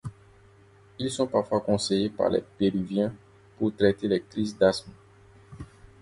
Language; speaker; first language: French; non-native, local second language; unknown